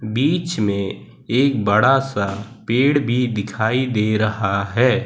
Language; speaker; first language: Hindi; non-native, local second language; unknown